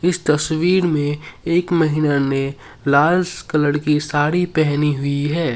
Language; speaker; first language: Hindi; non-native, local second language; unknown